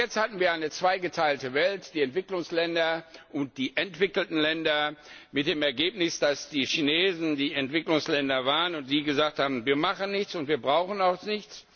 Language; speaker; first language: German; non-native, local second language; Luxembourgish